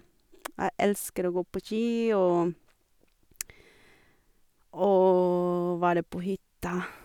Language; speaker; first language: Norwegian; non-native, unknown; Portuguese